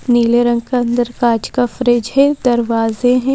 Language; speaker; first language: Hindi; native; Hindi